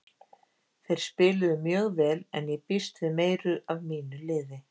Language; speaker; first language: Icelandic; native; Icelandic